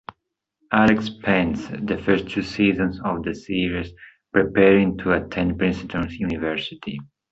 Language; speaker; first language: English; non-native, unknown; Italian